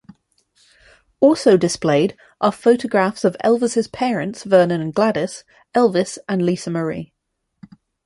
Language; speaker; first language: English; native; English